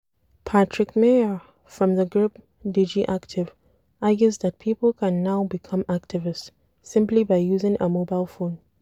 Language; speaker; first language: English; non-native, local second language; Hausa